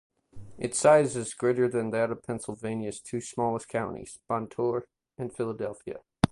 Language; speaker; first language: English; native; English